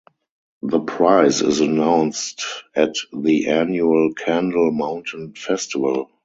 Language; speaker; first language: English; non-native, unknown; German